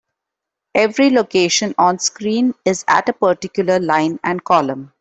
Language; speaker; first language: English; non-native, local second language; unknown